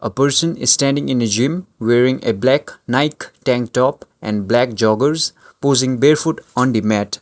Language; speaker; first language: English; non-native, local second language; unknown